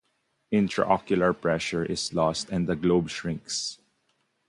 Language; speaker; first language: English; non-native, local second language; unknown